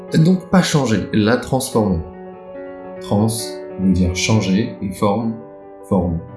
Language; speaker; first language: French; native; French